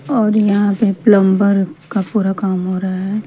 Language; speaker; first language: Hindi; non-native, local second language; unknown